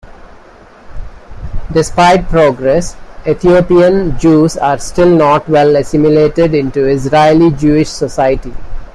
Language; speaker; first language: English; non-native, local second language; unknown